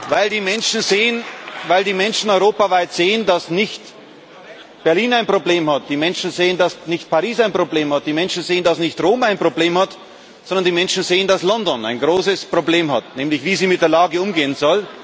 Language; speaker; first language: German; native; German